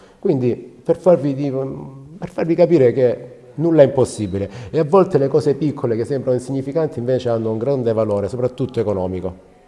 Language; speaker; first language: Italian; native; Italian